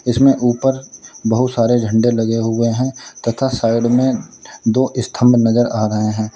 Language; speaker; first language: Hindi; native; Hindi